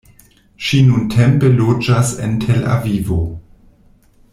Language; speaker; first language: Esperanto; non-native, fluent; German